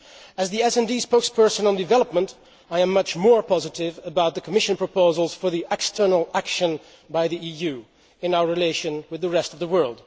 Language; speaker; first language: English; non-native, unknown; Dutch